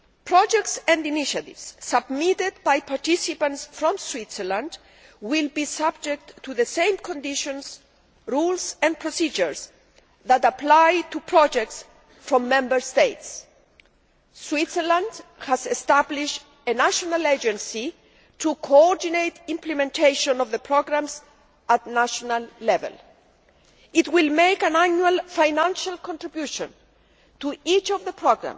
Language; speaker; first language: English; non-native, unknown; Greek